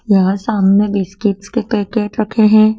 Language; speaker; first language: Hindi; native; Hindi